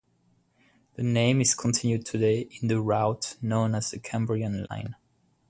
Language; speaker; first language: English; non-native, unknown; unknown